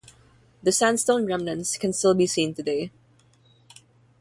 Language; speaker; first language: English; non-native, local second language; Filipino